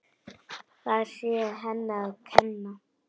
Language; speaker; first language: Icelandic; non-native, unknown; Polish